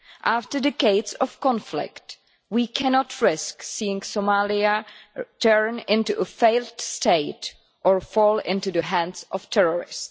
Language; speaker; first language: English; non-native, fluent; Czech